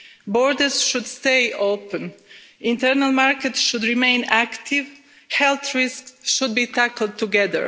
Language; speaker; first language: English; non-native, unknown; Croatian